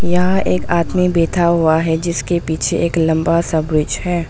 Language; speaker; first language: Hindi; non-native, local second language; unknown